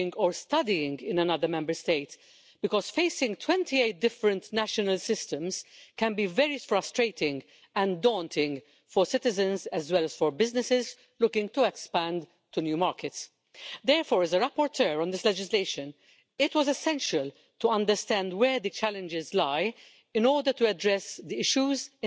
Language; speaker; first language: English; non-native, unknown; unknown